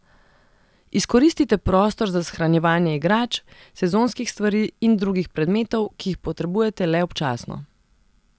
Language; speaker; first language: Slovenian; non-native, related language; Serbian